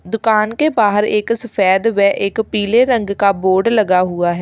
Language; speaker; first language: Hindi; native; Hindi